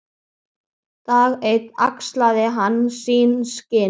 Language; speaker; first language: Icelandic; native; Icelandic